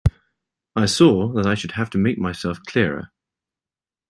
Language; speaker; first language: English; native; English